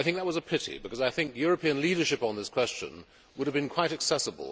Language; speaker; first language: English; native; English